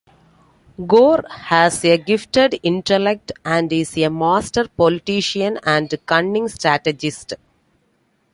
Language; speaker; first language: English; non-native, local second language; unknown